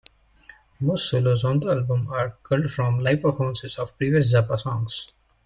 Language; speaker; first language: English; native; English